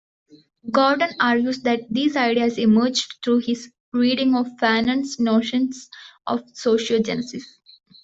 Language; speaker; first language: English; non-native, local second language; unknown